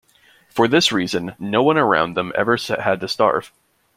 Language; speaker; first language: English; native; English